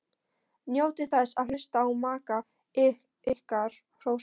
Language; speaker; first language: Icelandic; non-native, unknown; Polish